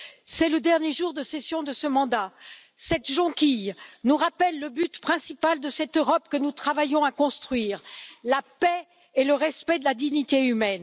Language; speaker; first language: French; native; French